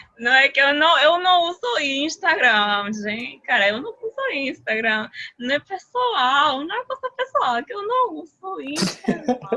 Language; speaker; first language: Portuguese; non-native, related language; Spanish